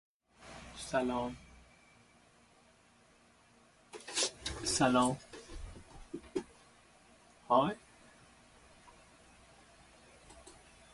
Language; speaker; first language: English; native; English